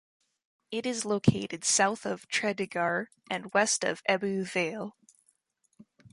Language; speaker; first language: English; native; English